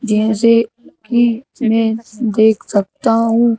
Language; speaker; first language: Hindi; native; Hindi